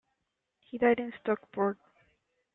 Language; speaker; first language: English; native; English